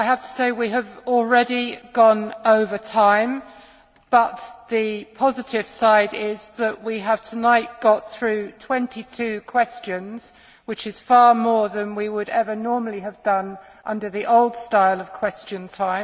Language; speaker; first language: English; native; English